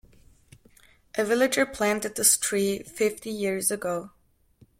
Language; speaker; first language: English; non-native, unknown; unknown